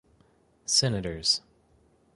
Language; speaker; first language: English; native; English